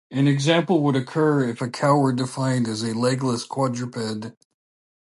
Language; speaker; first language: English; native; English